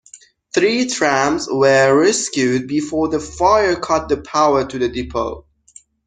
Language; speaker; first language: English; non-native, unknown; Persian